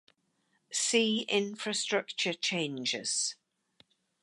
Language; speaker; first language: English; native; English